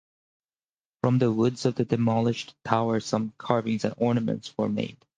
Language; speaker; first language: English; native; English